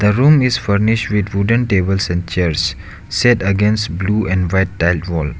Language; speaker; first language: English; non-native, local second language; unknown